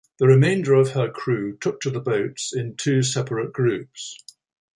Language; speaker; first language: English; native; English